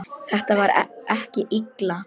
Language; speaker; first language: Icelandic; non-native, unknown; Polish